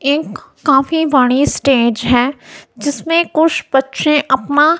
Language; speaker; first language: Hindi; non-native, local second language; Punjabi